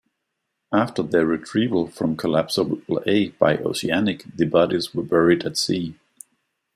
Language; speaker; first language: English; non-native, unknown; Danish